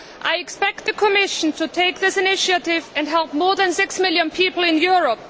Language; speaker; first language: English; non-native, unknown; Greek